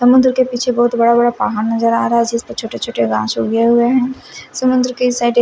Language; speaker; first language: Hindi; non-native, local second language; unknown